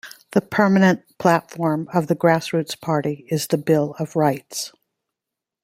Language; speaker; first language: English; native; English